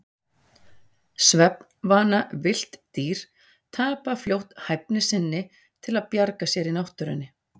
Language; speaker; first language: Icelandic; native; Icelandic